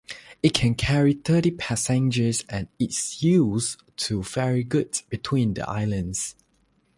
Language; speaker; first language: English; non-native, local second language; Chinese